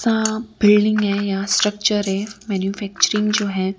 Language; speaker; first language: Hindi; non-native, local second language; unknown